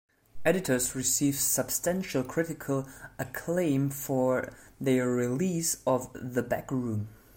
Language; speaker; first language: English; non-native, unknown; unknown